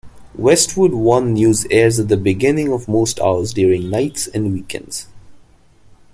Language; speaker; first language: English; non-native, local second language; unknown